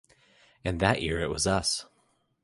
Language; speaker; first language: English; native; English